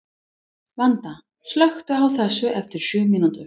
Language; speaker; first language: Icelandic; non-native, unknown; English